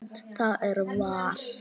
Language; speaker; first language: Icelandic; native; Icelandic